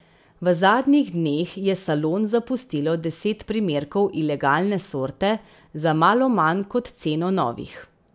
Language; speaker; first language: Slovenian; native; Slovenian